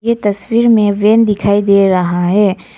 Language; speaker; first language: Hindi; non-native, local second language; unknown